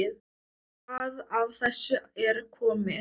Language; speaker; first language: Icelandic; non-native, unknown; Thai